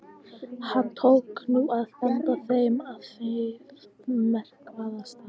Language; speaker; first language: Icelandic; non-native, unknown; English